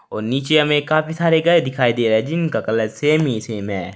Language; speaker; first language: Hindi; native; Hindi